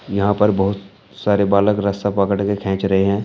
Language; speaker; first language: Hindi; native; Hindi